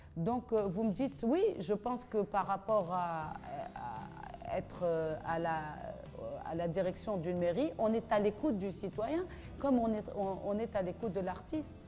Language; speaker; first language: French; non-native, local second language; Arabic